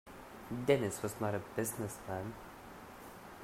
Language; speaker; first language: English; non-native, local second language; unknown